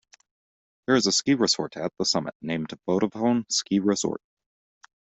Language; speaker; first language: English; native; English